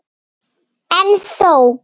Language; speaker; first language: Icelandic; native; Icelandic